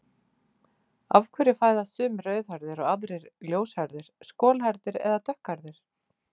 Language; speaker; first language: Icelandic; native; Icelandic